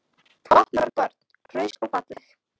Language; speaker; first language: Icelandic; non-native, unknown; Polish